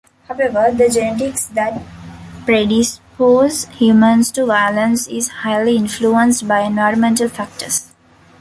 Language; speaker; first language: English; non-native, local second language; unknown